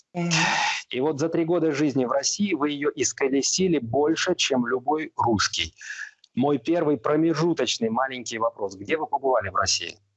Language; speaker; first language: Russian; native; Russian